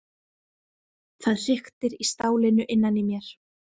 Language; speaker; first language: Icelandic; native; Icelandic